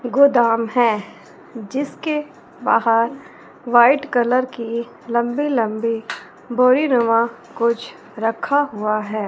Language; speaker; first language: Hindi; non-native, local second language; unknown